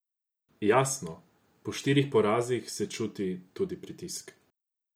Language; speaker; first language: Slovenian; non-native, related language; Croatian